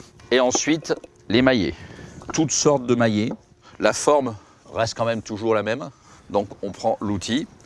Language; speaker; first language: French; native; French